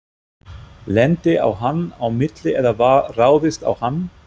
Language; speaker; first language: Icelandic; non-native, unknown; German